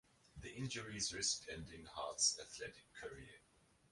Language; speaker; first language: English; non-native, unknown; German